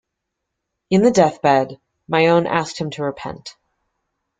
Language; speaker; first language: English; native; English